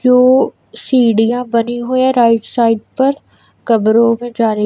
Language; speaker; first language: Hindi; non-native, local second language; Punjabi